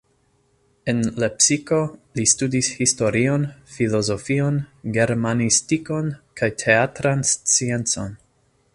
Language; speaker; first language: Esperanto; non-native, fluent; English